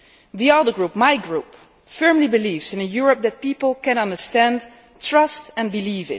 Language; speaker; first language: English; non-native, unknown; Dutch